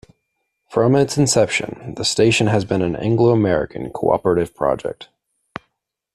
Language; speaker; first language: English; native; English